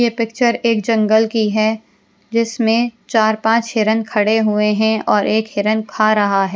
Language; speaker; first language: Hindi; non-native, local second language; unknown